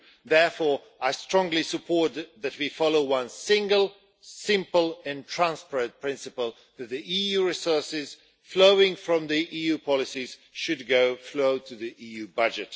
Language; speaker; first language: English; non-native, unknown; Swedish